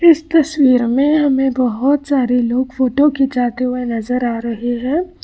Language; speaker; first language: Hindi; non-native, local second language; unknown